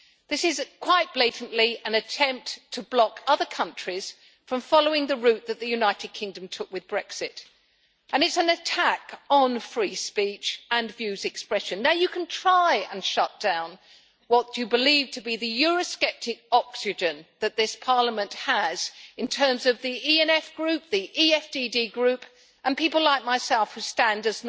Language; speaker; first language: English; native; English